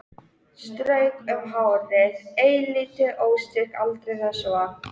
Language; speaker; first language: Icelandic; native; Icelandic